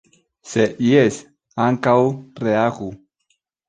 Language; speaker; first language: Esperanto; non-native, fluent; Spanish